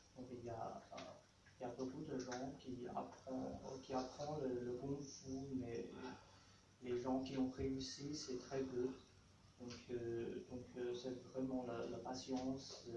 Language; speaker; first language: French; non-native, learner; Chinese